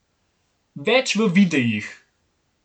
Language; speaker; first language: Slovenian; native; Slovenian